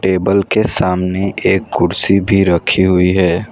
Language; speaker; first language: Hindi; non-native, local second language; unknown